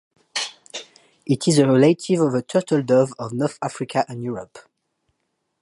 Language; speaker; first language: English; non-native, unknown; French